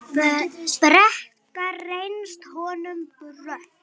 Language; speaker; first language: Icelandic; native; Icelandic